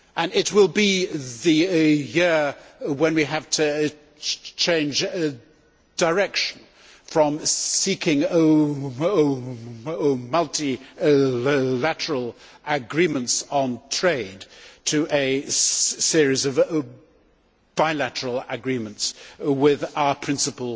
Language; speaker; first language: English; native; English